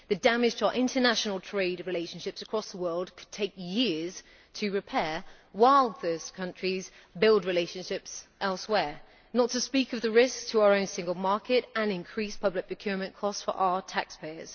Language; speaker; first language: English; native; English